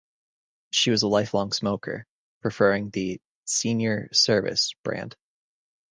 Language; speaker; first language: English; native; English